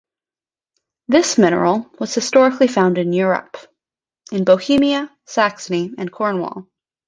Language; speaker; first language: English; native; English